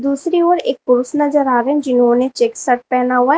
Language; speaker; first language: Hindi; native; Hindi